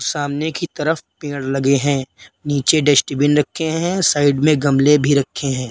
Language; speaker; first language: Hindi; native; Hindi